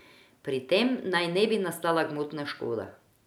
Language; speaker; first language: Slovenian; non-native, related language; Croatian